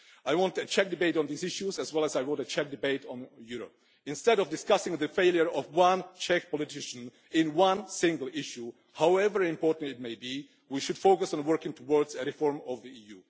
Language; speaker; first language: English; non-native, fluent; Czech